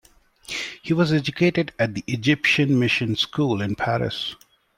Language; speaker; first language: English; non-native, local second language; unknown